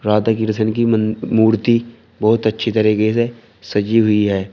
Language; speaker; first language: Hindi; native; Hindi